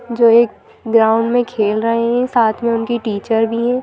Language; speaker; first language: Hindi; native; Hindi